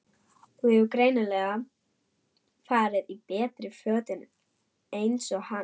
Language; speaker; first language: Icelandic; non-native, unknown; German